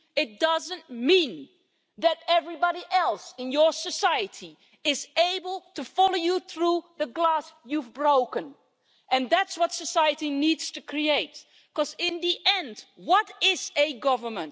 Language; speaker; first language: English; non-native, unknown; Dutch